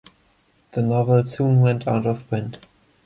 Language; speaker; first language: English; non-native, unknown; German